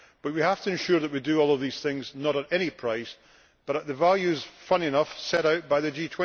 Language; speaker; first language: English; native; English